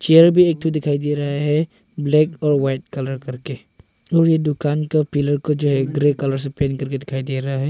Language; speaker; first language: Hindi; non-native, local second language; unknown